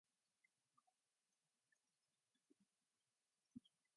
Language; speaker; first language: English; non-native, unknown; Mongolian